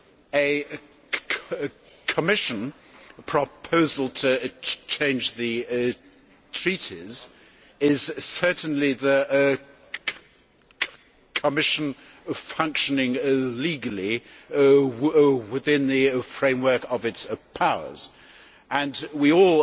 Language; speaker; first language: English; native; English